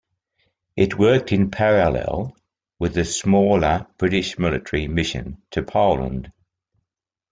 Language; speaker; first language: English; native; English